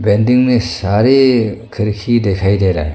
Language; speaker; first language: Hindi; non-native, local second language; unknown